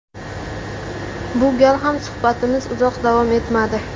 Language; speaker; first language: Uzbek; native; Uzbek